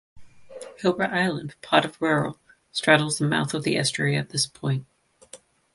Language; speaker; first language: English; native; English